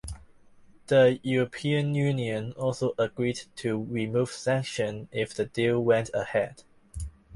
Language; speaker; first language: English; non-native, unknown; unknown